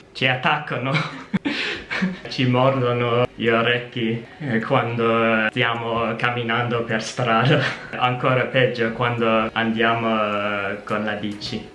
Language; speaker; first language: Italian; non-native, fluent; English